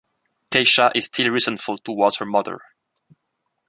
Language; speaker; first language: English; non-native, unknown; French